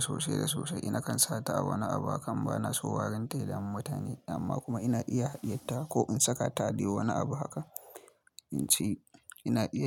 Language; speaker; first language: Hausa; native; Hausa